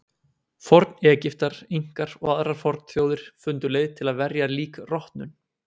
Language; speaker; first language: Icelandic; native; Icelandic